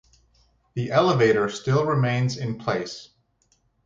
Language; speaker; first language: English; native; English